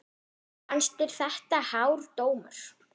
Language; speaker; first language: Icelandic; non-native, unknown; German